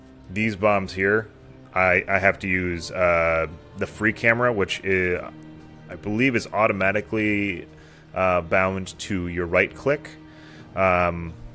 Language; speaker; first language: English; native; English